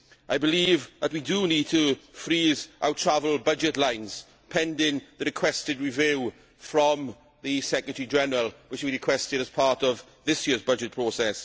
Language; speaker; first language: English; native; English